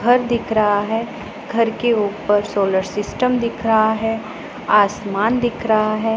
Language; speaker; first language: Hindi; non-native, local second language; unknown